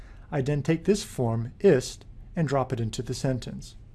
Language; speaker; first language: English; native; English